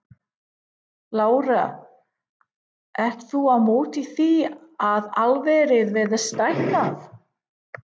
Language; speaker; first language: Icelandic; non-native, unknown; English